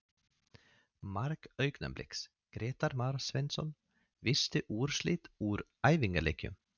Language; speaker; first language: Icelandic; non-native, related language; Swedish